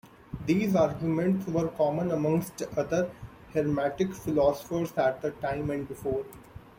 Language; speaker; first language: English; non-native, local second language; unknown